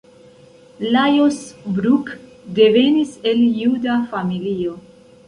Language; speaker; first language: Esperanto; non-native, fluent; Central Kurdish